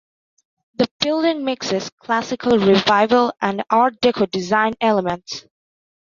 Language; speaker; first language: English; non-native, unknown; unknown